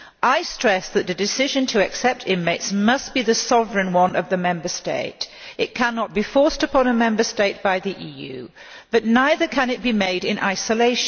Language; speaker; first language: English; non-native, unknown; Polish